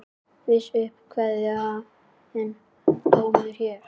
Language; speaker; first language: Icelandic; native; Icelandic